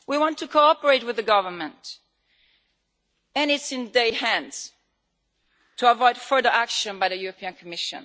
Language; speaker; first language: English; non-native, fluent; Italian